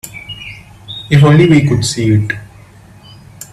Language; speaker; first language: English; non-native, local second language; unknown